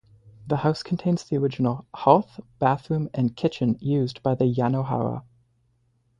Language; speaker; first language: English; native; English